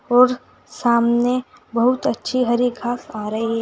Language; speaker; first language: Hindi; native; Hindi